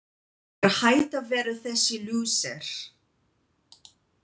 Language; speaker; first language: Icelandic; non-native, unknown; English